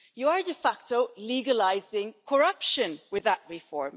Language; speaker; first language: English; non-native, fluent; German